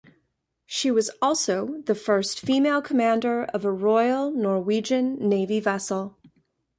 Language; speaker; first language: English; native; English